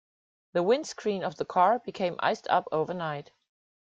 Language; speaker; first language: English; non-native, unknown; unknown